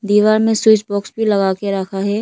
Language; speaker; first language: Hindi; early bilingual, other home language; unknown